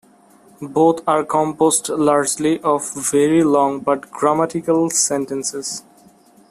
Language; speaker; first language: English; non-native, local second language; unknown